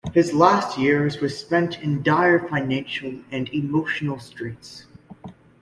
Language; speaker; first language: English; native; English